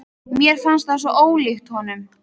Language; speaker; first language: Icelandic; native; Icelandic